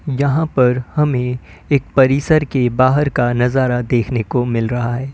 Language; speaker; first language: Hindi; native; Hindi